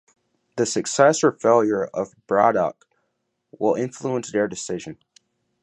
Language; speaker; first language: English; native; English